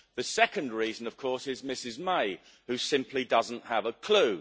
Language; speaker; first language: English; native; English